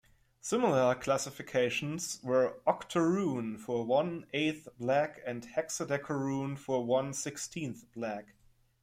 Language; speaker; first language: English; non-native, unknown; German